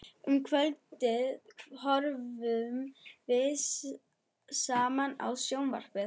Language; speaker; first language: Icelandic; non-native, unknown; German